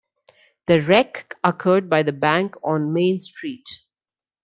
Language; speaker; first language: English; non-native, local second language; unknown